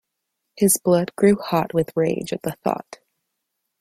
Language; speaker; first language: English; native; English